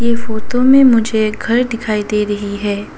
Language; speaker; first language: Hindi; early bilingual, other home language; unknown